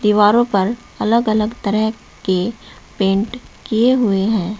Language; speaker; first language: Hindi; native; Hindi